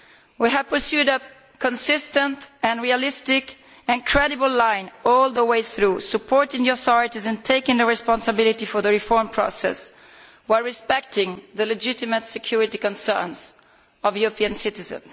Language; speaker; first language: English; non-native, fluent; Italian